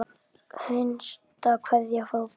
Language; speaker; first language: Icelandic; native; Icelandic